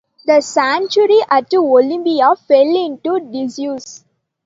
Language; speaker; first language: English; non-native, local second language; Tamil